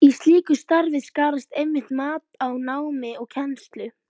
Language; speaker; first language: Icelandic; native; Icelandic